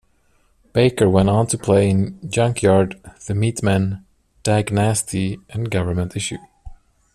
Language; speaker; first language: English; non-native, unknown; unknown